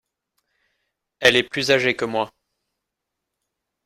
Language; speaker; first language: French; non-native, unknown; English